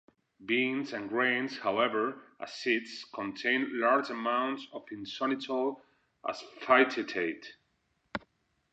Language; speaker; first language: English; non-native, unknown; Spanish